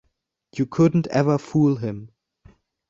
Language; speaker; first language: English; non-native, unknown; German